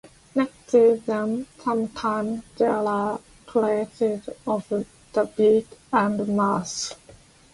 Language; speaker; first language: English; non-native, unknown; Japanese